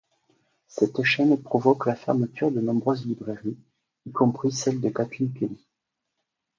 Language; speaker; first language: French; native; French